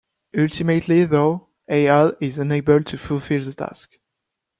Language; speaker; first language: English; non-native, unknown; French